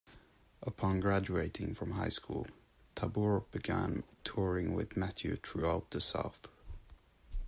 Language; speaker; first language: English; non-native, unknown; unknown